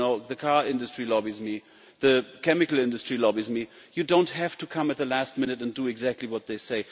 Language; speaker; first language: English; non-native, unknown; German